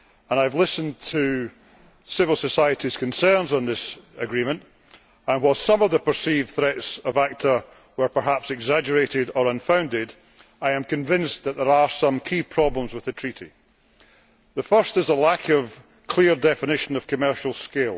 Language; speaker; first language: English; native; English